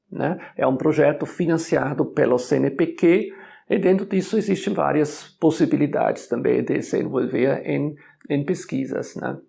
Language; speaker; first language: Portuguese; non-native, fluent; German